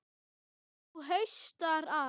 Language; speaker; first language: Icelandic; native; Icelandic